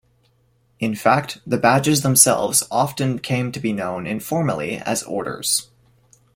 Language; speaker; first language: English; native; English